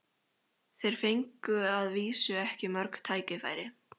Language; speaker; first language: Icelandic; native; Icelandic